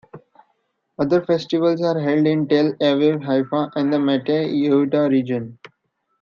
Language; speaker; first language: English; non-native, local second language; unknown